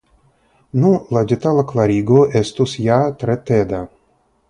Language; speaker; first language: Esperanto; non-native, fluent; Russian